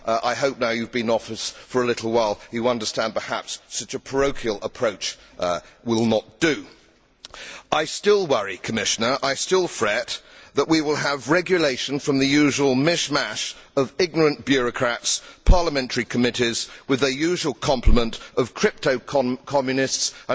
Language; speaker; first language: English; native; English